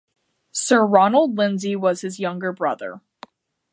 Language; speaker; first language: English; native; English